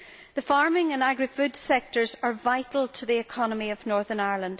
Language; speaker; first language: English; native; English